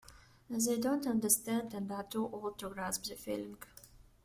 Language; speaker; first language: English; non-native, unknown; Russian